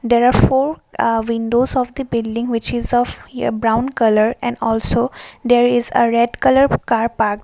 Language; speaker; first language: English; non-native, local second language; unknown